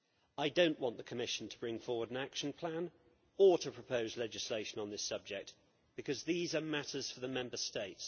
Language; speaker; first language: English; native; English